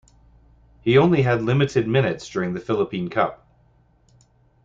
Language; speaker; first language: English; native; English